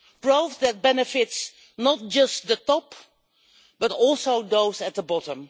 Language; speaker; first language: English; non-native, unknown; Dutch